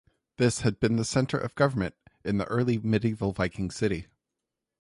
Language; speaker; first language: English; native; English